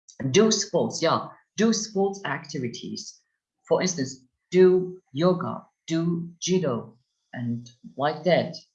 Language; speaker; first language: English; non-native, fluent; Turkish